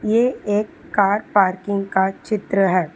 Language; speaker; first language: Hindi; non-native, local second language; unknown